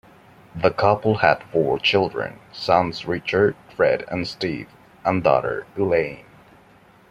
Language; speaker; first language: English; non-native, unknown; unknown